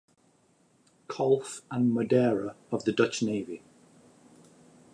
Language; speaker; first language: English; native; English